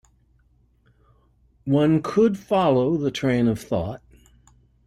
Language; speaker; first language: English; native; English